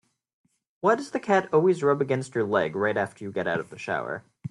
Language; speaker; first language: English; native; English